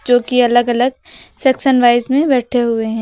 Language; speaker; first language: Hindi; native; Hindi